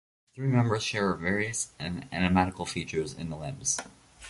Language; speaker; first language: English; native; English